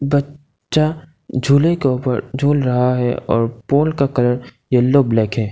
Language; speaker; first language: Hindi; non-native, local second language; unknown